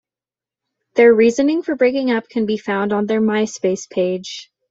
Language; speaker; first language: English; native; English